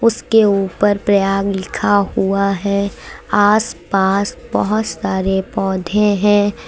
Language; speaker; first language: Hindi; native; Hindi